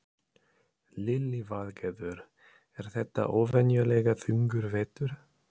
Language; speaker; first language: Icelandic; non-native, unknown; German